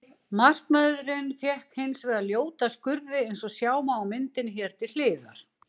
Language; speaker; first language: Icelandic; native; Icelandic